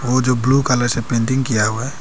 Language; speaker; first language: Hindi; non-native, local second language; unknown